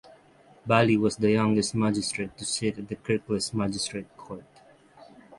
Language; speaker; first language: English; non-native, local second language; Filipino